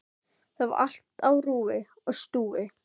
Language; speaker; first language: Icelandic; non-native, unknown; Filipino